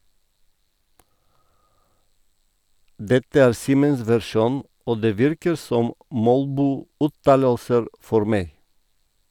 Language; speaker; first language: Norwegian; non-native, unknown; Bulgarian